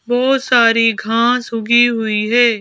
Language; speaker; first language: Hindi; native; Hindi